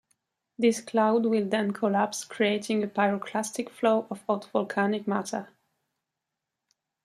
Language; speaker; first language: English; non-native, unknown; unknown